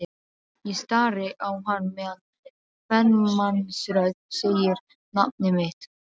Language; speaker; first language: Icelandic; non-native, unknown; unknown